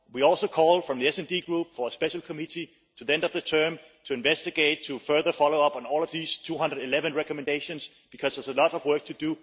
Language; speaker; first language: English; non-native, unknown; Danish